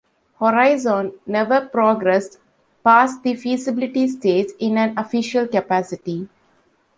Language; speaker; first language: English; non-native, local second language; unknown